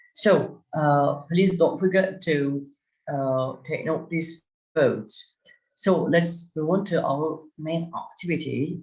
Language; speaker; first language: English; non-native, fluent; Turkish